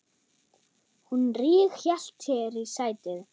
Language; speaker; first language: Icelandic; non-native, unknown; German